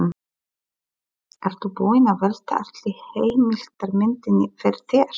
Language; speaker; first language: Icelandic; non-native, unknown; Polish